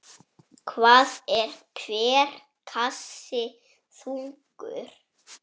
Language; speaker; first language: Icelandic; native; Icelandic